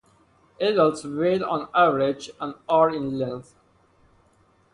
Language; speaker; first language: English; non-native, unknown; Persian